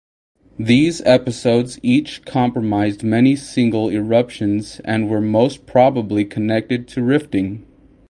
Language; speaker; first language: English; native; English